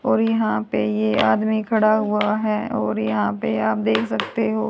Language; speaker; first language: Hindi; native; Hindi